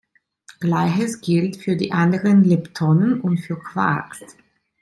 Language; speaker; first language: German; non-native, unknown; Italian